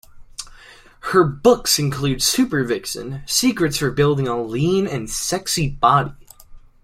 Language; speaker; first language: English; native; English